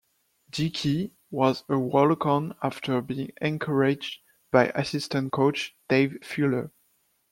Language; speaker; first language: English; non-native, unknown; French